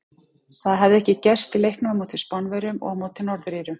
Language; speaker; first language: Icelandic; native; Icelandic